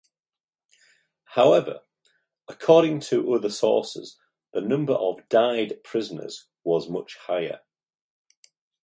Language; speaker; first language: English; native; English